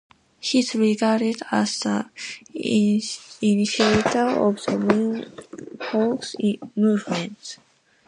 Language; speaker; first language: English; non-native, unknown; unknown